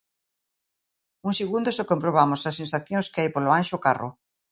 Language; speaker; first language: Galician; native; Galician